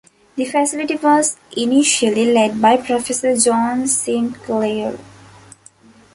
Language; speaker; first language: English; non-native, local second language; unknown